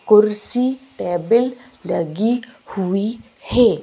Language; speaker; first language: Hindi; native; Hindi